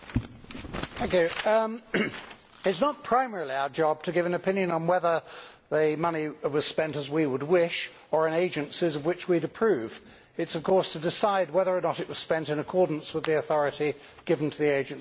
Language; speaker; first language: English; native; English